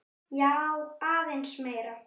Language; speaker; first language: Icelandic; native; Icelandic